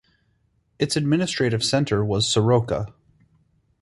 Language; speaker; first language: English; native; English